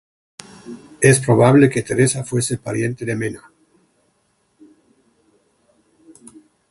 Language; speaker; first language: Spanish; non-native, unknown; German